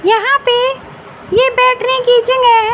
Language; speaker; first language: Hindi; native; Hindi